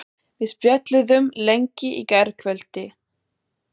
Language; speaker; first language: Icelandic; non-native, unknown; German